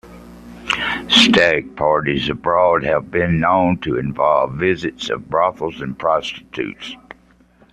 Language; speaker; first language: English; native; English